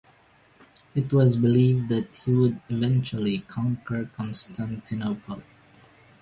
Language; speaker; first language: English; non-native, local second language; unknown